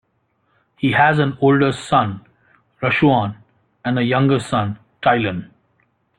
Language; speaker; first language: English; non-native, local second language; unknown